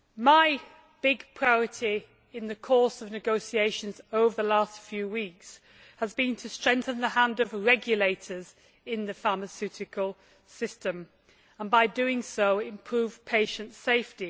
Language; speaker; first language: English; native; English